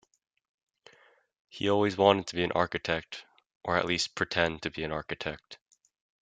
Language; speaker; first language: English; native; English